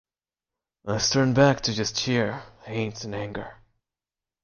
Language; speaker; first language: English; native; English